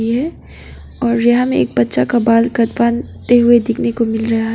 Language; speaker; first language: Hindi; non-native, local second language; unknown